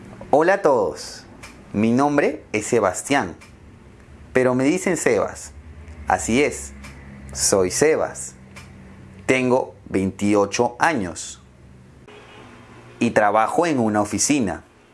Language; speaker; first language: Spanish; native; Spanish